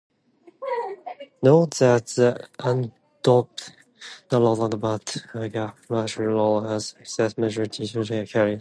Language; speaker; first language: English; non-native, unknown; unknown